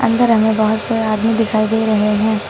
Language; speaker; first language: Hindi; native; Hindi